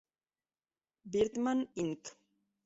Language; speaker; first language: Spanish; native; Spanish